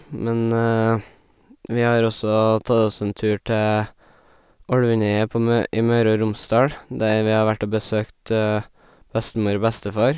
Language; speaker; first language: Norwegian; native; Norwegian